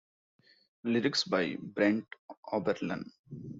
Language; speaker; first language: English; non-native, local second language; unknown